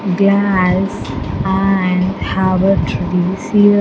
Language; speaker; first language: English; non-native, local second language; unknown